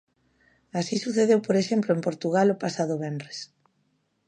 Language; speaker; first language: Galician; native; Galician